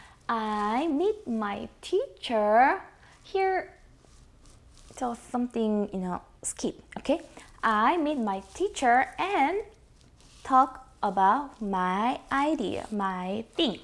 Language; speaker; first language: English; non-native, fluent; Korean